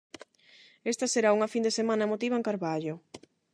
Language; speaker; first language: Galician; non-native, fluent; Spanish